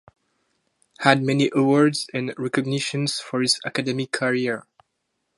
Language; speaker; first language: English; non-native, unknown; French